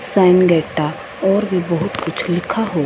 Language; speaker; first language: Hindi; non-native, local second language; Punjabi